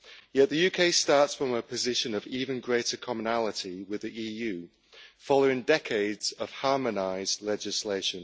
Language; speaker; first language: English; native; English